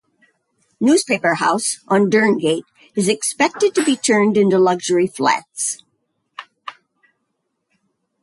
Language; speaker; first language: English; native; English